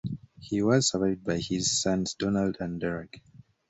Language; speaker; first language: English; native; English